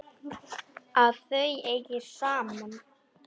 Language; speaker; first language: Icelandic; non-native, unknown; Polish